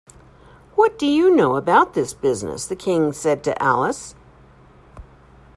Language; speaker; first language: English; native; English